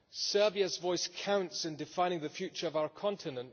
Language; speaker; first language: English; non-native, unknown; German